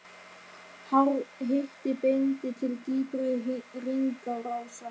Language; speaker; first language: Icelandic; non-native, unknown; German